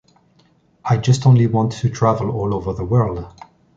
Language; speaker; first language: English; non-native, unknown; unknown